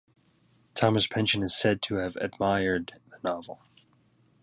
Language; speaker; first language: English; native; English